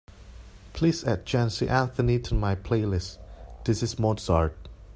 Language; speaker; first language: English; non-native, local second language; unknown